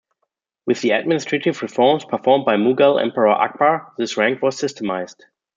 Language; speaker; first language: English; non-native, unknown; German